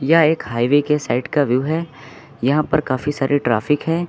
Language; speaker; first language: Hindi; native; Hindi